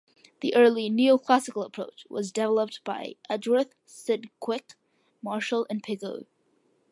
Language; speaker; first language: English; early bilingual, other home language; Malayalam